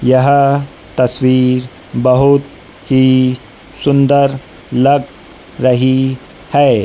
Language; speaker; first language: Hindi; native; Hindi